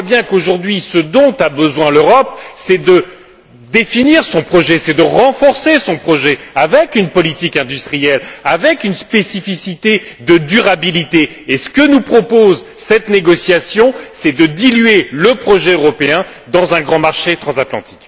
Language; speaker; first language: French; native; French